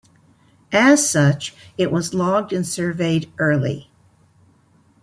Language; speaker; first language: English; native; English